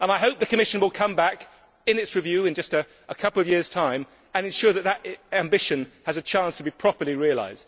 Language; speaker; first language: English; native; English